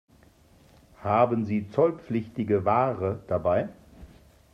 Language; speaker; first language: German; native; German